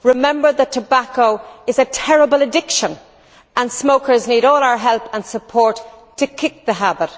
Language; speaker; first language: English; native; English